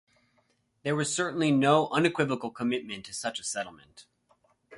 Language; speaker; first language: English; native; English